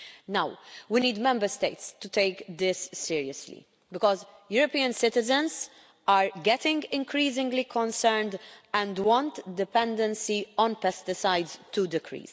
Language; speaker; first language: English; non-native, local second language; Maltese